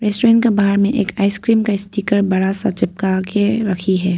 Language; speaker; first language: Hindi; non-native, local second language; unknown